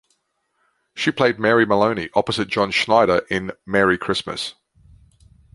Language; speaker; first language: English; native; English